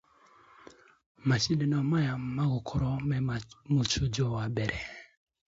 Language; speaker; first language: English; non-native, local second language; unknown